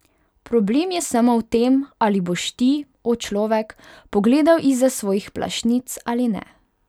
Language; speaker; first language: Slovenian; non-native, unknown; Hungarian